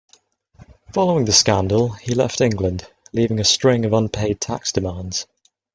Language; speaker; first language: English; native; English